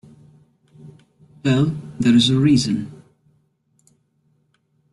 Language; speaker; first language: English; non-native, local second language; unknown